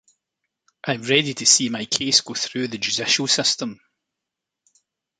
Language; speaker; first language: English; native; English